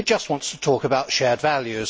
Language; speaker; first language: English; native; English